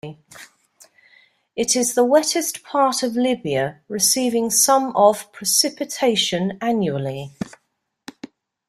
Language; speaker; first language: English; native; English